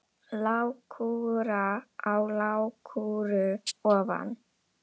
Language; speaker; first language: Icelandic; non-native, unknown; Indonesian